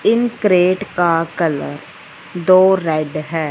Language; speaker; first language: Hindi; non-native, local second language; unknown